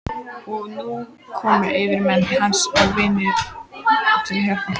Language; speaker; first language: Icelandic; native; Icelandic